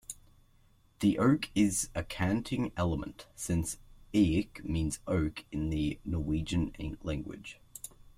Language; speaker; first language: English; native; English